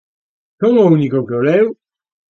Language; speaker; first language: Galician; native; Galician